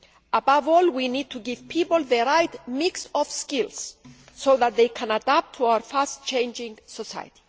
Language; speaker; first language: English; non-native, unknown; Greek